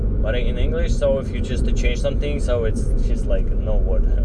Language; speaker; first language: English; non-native, fluent; Russian